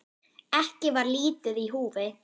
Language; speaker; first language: Icelandic; non-native, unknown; German